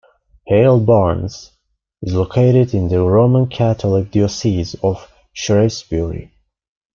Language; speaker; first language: English; non-native, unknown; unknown